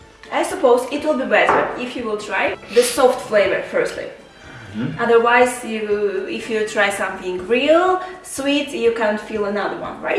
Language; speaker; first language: English; non-native, learner; Russian